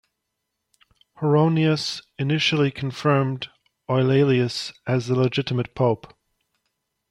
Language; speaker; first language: English; native; English